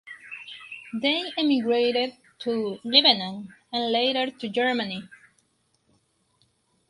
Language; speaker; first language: English; non-native, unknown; Spanish